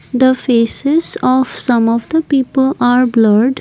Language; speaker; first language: English; non-native, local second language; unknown